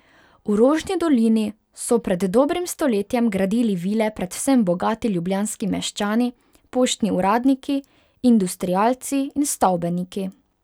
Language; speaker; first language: Slovenian; non-native, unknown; Hungarian